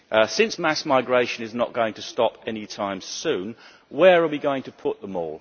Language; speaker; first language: English; native; English